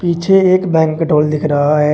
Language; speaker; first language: Hindi; native; Hindi